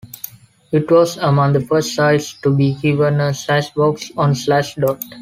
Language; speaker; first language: English; non-native, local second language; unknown